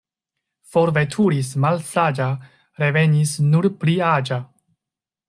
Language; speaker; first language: Esperanto; non-native, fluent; Chinese